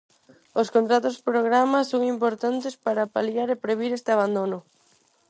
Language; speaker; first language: Galician; non-native, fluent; Spanish